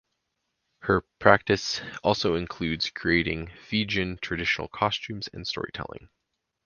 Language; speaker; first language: English; native; English